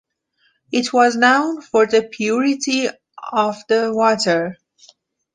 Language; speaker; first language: English; non-native, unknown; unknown